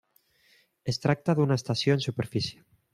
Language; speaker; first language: Catalan; non-native, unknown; Spanish